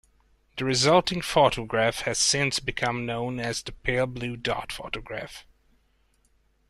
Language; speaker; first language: English; non-native, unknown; Hungarian